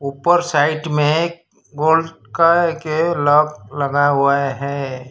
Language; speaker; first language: Hindi; non-native, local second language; Gujarati